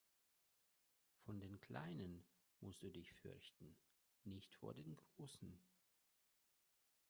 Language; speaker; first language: German; non-native, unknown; Russian